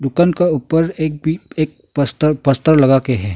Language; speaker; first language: Hindi; non-native, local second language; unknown